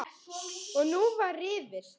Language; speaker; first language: Icelandic; native; Icelandic